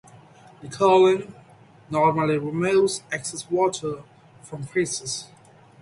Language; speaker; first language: English; non-native, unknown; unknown